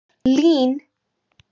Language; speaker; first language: Icelandic; native; Icelandic